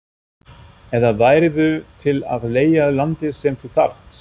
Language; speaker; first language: Icelandic; non-native, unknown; German